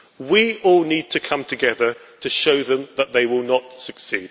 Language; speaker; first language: English; native; English